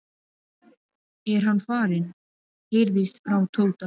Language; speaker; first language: Icelandic; non-native, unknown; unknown